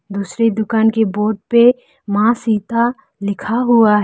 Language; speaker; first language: Hindi; non-native, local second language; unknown